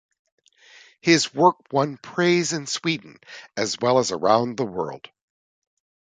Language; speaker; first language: English; native; English